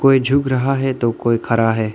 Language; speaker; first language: Hindi; non-native, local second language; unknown